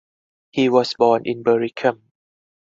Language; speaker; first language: English; non-native, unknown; Thai